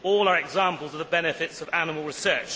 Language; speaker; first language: English; native; English